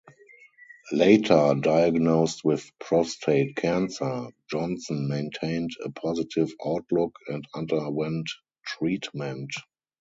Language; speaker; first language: English; non-native, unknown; German